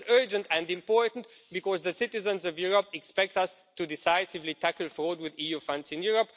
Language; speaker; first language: English; non-native, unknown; Romanian